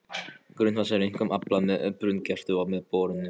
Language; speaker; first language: Icelandic; non-native, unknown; Polish